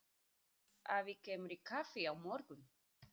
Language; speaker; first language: Icelandic; native; Icelandic